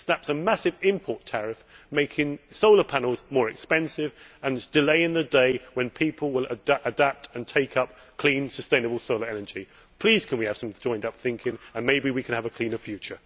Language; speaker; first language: English; native; English